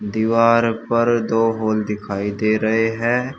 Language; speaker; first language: Hindi; native; Hindi